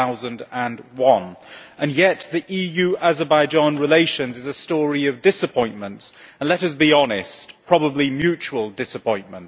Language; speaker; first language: English; native; English